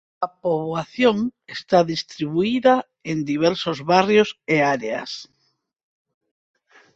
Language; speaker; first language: Galician; non-native, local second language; Spanish